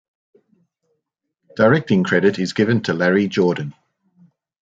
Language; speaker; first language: English; native; English